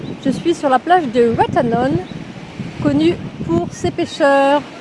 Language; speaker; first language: French; native; French